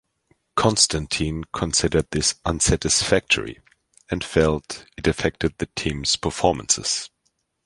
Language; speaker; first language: English; non-native, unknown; German